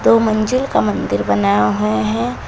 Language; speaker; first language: Hindi; native; Hindi